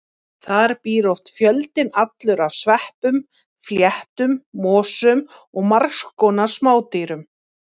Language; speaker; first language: Icelandic; native; Icelandic